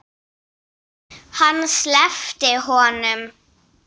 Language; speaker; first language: Icelandic; non-native, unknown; English